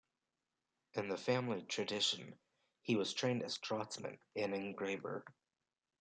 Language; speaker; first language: English; native; English